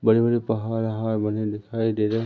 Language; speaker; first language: Hindi; native; Hindi